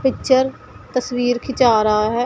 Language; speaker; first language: Hindi; non-native, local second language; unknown